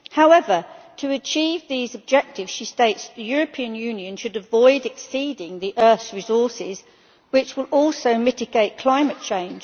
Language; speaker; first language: English; native; English